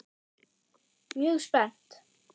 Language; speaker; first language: Icelandic; non-native, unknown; German